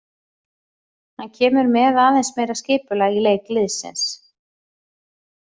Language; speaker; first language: Icelandic; native; Icelandic